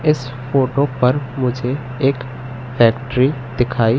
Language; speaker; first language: Hindi; native; Hindi